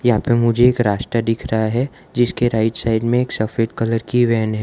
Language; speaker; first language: Hindi; non-native, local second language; Gujarati